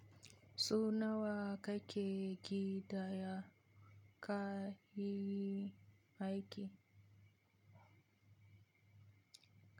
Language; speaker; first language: Hausa; native; Hausa